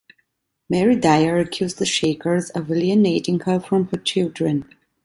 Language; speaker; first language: English; non-native, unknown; Italian